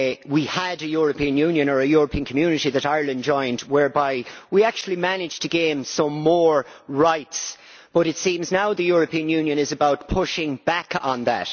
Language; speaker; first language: English; native; English